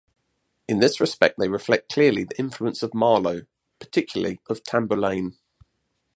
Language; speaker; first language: English; native; English